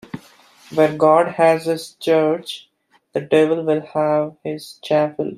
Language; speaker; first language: English; non-native, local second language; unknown